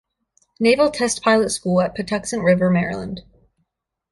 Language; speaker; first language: English; native; English